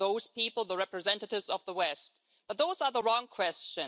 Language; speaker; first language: English; non-native, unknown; German